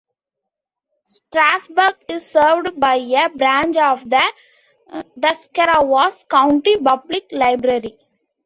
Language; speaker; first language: English; non-native, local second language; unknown